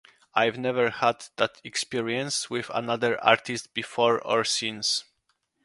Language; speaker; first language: English; non-native, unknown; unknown